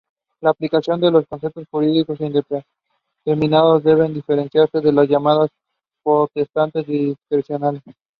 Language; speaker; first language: English; non-native, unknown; Spanish